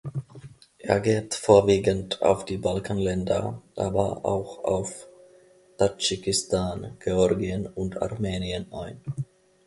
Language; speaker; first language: German; non-native, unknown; Finnish